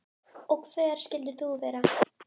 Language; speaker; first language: Icelandic; native; Icelandic